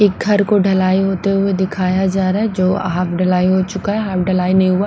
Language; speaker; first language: Hindi; non-native, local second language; Punjabi